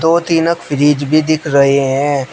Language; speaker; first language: Hindi; native; Hindi